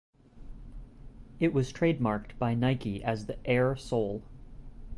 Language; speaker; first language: English; native; English